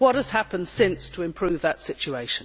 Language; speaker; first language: English; native; English